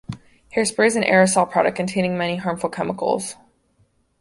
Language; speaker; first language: English; native; English